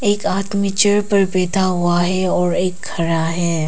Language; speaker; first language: Hindi; non-native, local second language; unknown